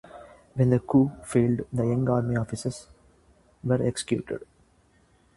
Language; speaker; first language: English; non-native, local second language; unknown